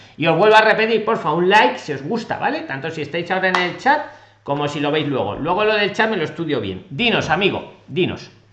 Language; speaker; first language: Spanish; native; Spanish